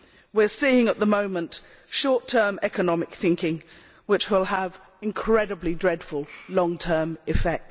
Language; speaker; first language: English; native; English